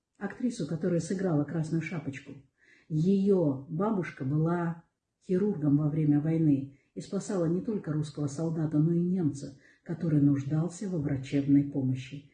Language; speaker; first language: Russian; native; Russian